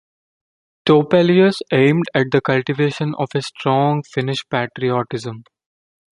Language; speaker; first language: English; non-native, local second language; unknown